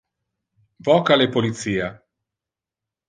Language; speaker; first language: Interlingua; non-native, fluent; Italian